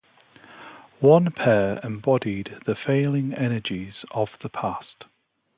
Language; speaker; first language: English; native; English